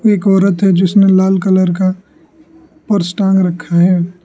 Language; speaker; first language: Hindi; non-native, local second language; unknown